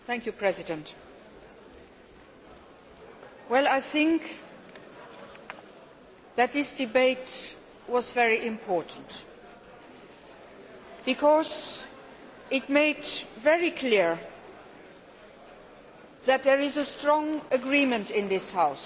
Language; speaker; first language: English; non-native, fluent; Luxembourgish